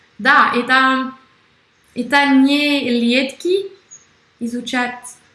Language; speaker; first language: Russian; non-native, learner; French